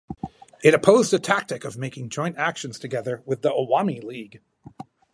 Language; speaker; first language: English; native; English